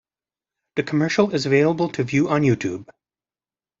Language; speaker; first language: English; native; English